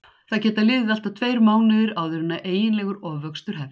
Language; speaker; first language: Icelandic; native; Icelandic